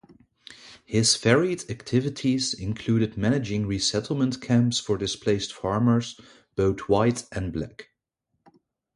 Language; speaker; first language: English; non-native, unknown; Dutch